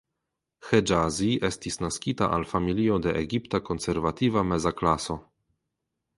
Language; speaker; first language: Esperanto; non-native, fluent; Polish